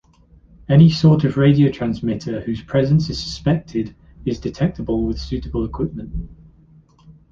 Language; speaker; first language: English; native; English